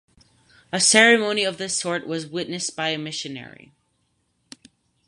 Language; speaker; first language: English; native; English